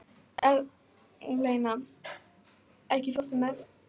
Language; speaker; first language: Icelandic; native; Icelandic